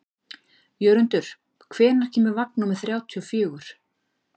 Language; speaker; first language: Icelandic; native; Icelandic